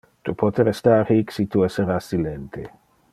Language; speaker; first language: Interlingua; non-native, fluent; Dutch